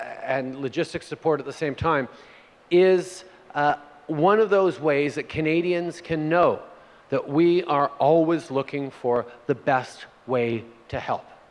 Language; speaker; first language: English; native; English